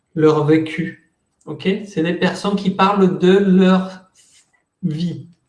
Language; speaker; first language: French; non-native, fluent; Spanish